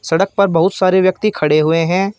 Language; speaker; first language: Hindi; native; Hindi